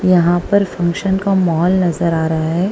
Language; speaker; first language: Hindi; non-native, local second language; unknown